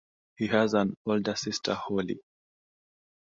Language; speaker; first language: English; non-native, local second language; Swahili